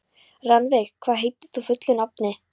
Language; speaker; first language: Icelandic; non-native, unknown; Polish